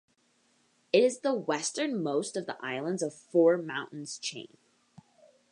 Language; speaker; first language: English; native; English